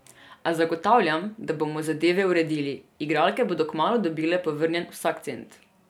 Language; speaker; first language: Slovenian; non-native, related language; Serbian